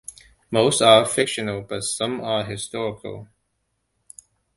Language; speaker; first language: English; non-native, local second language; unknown